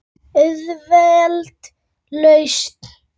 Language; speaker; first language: Icelandic; native; Icelandic